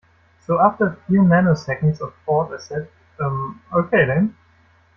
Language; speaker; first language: English; non-native, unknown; German